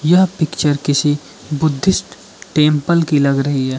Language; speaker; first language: Hindi; non-native, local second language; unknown